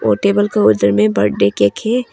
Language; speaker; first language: Hindi; early bilingual, other home language; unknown